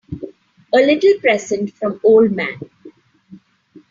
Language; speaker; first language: English; non-native, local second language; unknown